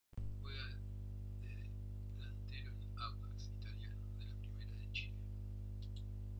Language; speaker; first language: Spanish; native; Spanish